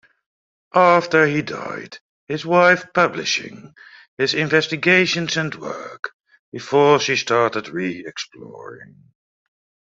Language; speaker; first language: English; native; English